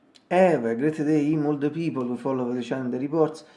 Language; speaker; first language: English; non-native, learner; Italian